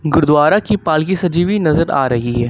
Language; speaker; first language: Hindi; native; Hindi